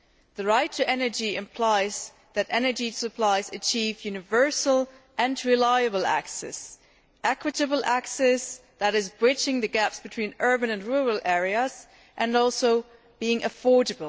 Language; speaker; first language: English; non-native, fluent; German